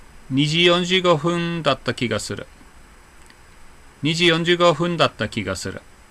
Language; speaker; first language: Japanese; non-native, fluent; English